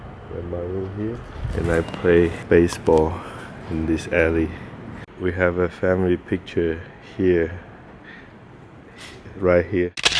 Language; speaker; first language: English; non-native, fluent; Chinese